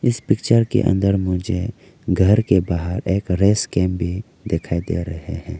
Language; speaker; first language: Hindi; early bilingual, other home language; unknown